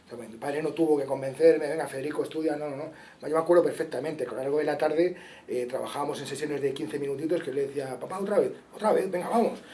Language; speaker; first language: Spanish; native; Spanish